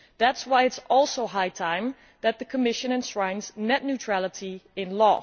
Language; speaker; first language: English; non-native, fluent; Dutch